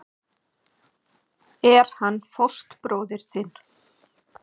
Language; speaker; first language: Icelandic; native; Icelandic